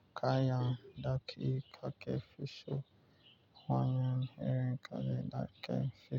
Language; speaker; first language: Hausa; non-native, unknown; Yoruba